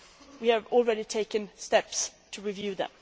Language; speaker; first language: English; non-native, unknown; Swedish